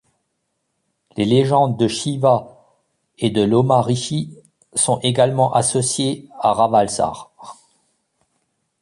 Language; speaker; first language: French; non-native, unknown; German